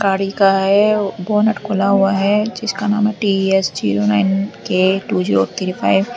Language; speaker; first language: Hindi; native; Hindi